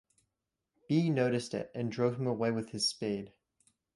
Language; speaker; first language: English; native; English